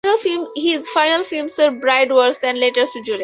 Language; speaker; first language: English; native; English